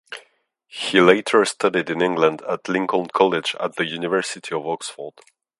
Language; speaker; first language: English; non-native, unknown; French